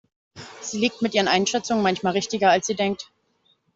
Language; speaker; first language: German; native; German